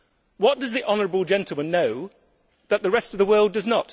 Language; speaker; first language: English; native; English